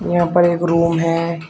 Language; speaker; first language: Hindi; native; Hindi